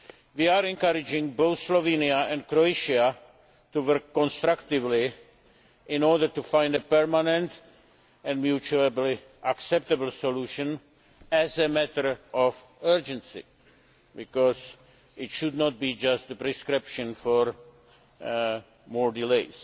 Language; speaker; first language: English; non-native, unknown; Czech